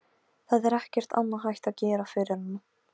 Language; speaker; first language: Icelandic; non-native, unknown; Polish